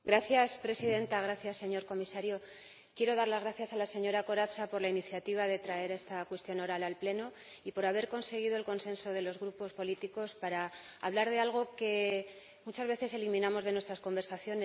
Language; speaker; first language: Spanish; native; Spanish